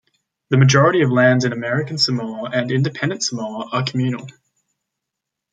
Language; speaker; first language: English; native; English